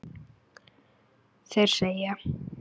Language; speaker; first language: Icelandic; native; Icelandic